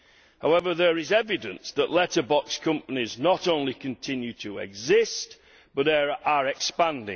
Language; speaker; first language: English; native; English